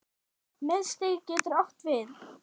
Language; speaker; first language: Icelandic; non-native, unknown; German